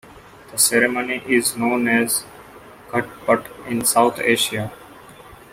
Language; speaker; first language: English; non-native, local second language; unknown